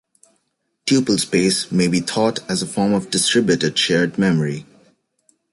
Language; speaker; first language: English; native; English